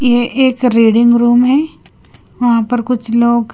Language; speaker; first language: Hindi; non-native, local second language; Punjabi